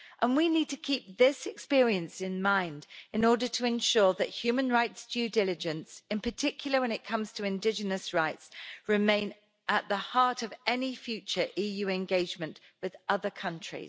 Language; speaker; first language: English; native; English